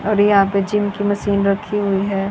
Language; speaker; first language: Hindi; native; Hindi